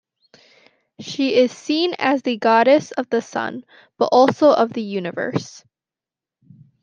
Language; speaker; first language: English; native; English